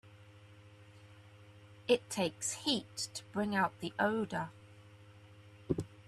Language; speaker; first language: English; native; English